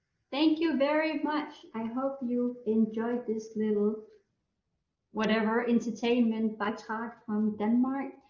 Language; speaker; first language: English; non-native, fluent; Danish